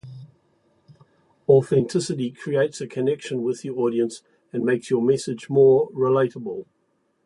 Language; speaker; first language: English; native; English